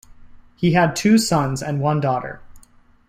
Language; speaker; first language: English; native; English